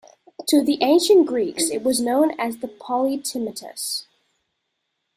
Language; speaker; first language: English; native; English